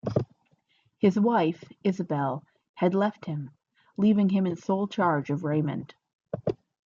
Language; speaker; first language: English; native; English